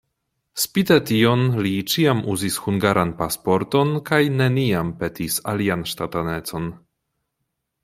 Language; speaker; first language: Esperanto; non-native, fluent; Polish